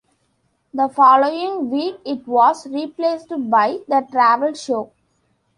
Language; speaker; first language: English; non-native, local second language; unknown